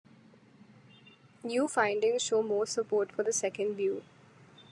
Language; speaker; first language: English; non-native, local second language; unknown